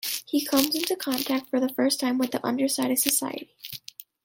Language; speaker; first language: English; native; English